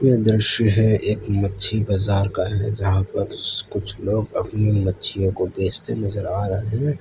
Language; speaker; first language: Hindi; non-native, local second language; Gujarati